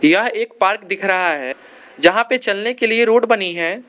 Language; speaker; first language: Hindi; non-native, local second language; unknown